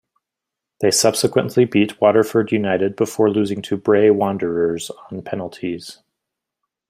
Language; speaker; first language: English; native; English